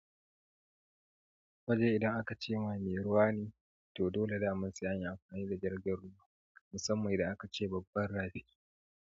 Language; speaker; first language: Hausa; native; Hausa